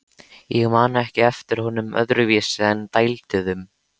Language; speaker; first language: Icelandic; native; Icelandic